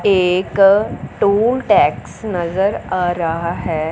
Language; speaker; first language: Hindi; non-native, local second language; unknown